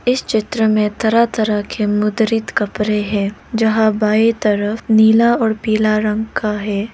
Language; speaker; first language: Hindi; non-native, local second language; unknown